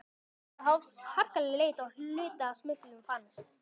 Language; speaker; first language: Icelandic; native; Icelandic